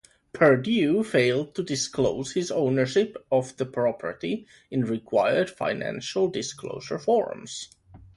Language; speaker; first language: English; non-native, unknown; Finnish